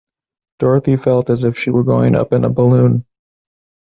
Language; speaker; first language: English; native; English